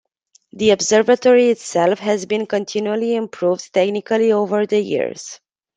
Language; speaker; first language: English; non-native, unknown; Romanian